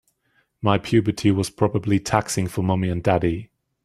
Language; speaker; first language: English; native; English